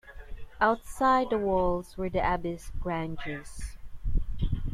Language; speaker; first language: English; non-native, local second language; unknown